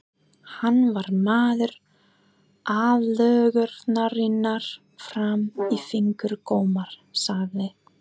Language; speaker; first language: Icelandic; non-native, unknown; English